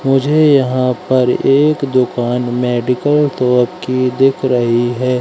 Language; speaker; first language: Hindi; native; Hindi